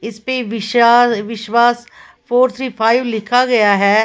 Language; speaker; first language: Hindi; native; Hindi